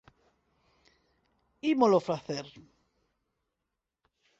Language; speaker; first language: Galician; non-native, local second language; Spanish